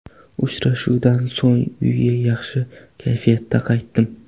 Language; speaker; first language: Uzbek; non-native, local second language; Kara-Kalpak